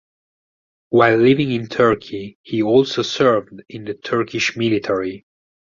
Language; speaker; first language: English; non-native, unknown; Italian